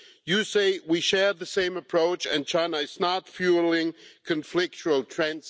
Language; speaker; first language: English; non-native, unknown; German